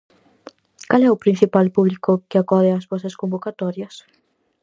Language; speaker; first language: Galician; native; Galician